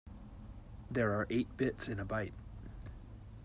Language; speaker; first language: English; native; English